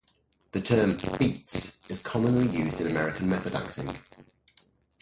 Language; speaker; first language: English; native; English